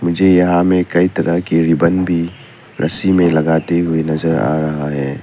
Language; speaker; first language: Hindi; non-native, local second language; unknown